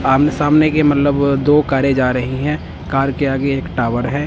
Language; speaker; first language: Hindi; non-native, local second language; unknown